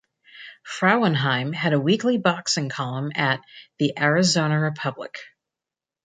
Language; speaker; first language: English; native; English